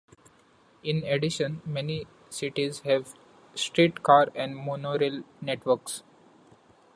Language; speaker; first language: English; non-native, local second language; Marathi